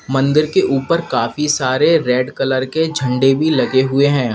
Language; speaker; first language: Hindi; native; Hindi